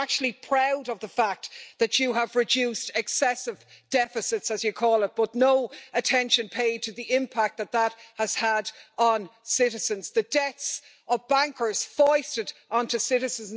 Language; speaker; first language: English; native; English